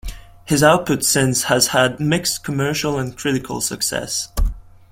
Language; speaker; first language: English; non-native, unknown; Latvian